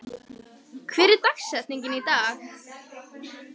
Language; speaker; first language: Icelandic; native; Icelandic